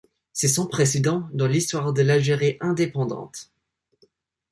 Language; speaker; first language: French; non-native, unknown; English